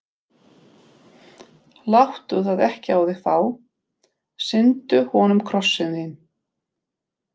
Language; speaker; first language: Icelandic; non-native, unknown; Polish